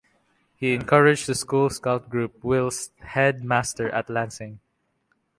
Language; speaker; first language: English; non-native, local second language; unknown